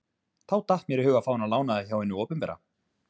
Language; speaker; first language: Icelandic; native; Icelandic